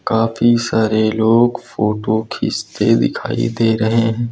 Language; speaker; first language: Hindi; native; Hindi